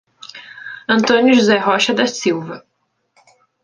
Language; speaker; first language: Portuguese; native; Portuguese